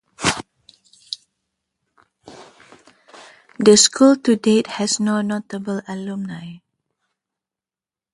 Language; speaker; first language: English; non-native, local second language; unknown